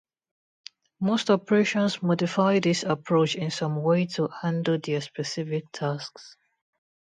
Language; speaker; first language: English; non-native, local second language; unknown